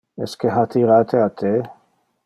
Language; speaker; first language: Interlingua; non-native, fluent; Dutch